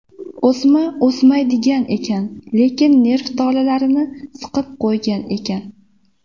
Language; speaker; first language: Uzbek; native; Uzbek